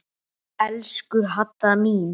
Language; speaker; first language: Icelandic; native; Icelandic